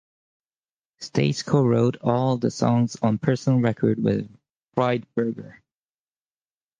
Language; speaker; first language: English; native; English